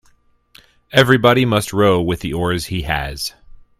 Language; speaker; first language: English; native; English